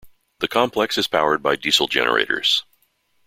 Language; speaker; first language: English; native; English